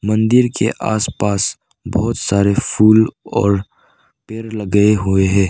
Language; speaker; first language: Hindi; early bilingual, other home language; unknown